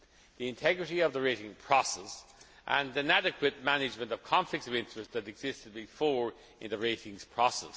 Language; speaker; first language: English; non-native, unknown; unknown